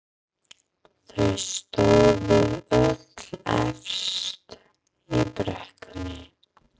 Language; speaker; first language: Icelandic; non-native, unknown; English